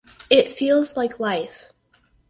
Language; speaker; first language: English; native; English